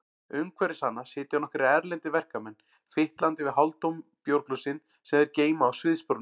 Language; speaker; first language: Icelandic; native; Icelandic